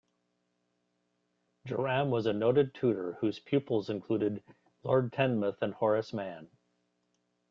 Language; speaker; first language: English; native; English